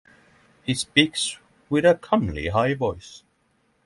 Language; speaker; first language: English; non-native, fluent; Norwegian